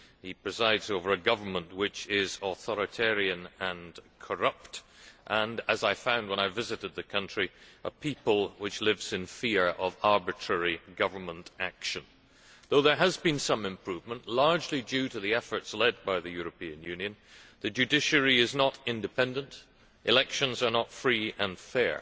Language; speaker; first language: English; native; English